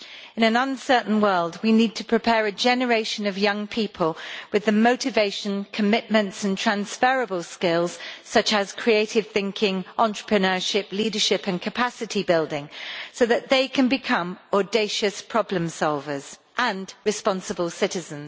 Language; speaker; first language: English; native; English